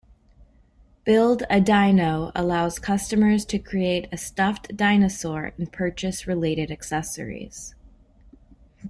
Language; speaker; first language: English; native; English